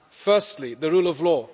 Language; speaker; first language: English; non-native, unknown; German